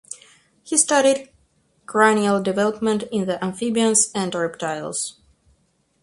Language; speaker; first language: English; non-native, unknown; Russian